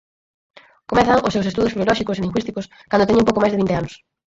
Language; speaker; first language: Galician; native; Galician